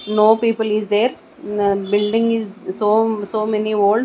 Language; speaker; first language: English; non-native, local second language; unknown